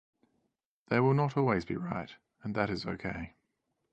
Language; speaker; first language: English; native; English